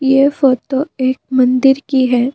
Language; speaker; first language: Hindi; non-native, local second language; Assamese